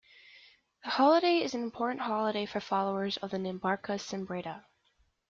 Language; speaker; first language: English; native; English